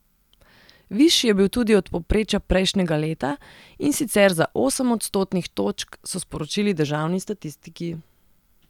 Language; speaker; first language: Slovenian; non-native, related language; Serbian